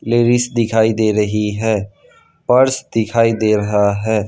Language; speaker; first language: Hindi; non-native, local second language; Gujarati